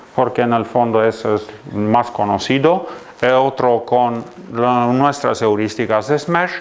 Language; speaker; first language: Spanish; non-native, fluent; Romanian